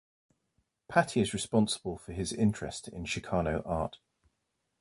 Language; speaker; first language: English; native; English